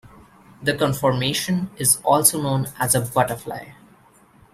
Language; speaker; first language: English; non-native, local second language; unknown